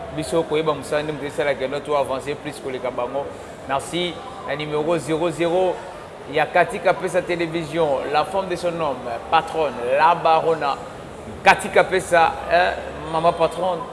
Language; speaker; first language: Lingala; non-native, local second language; Phende